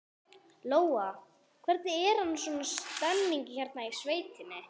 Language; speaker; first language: Icelandic; non-native, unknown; English